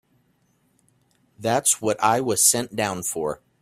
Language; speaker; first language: English; native; English